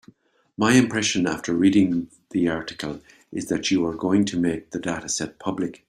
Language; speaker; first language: English; native; English